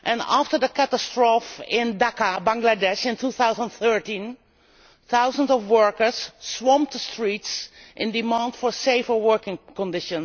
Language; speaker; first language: English; non-native, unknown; Dutch